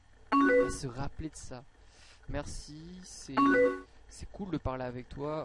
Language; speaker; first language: French; native; French